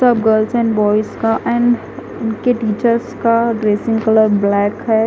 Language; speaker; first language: Hindi; non-native, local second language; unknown